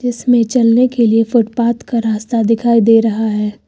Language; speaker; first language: Hindi; native; Hindi